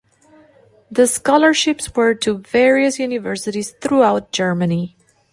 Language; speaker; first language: English; non-native, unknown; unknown